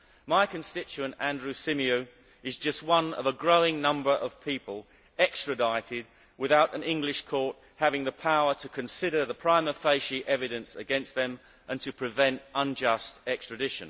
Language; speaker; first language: English; native; English